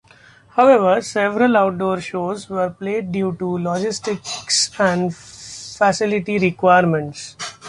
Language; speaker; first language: English; non-native, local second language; Marathi